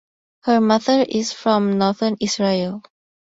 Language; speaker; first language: English; non-native, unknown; Thai